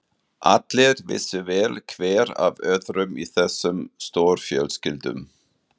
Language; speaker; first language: Icelandic; non-native, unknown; German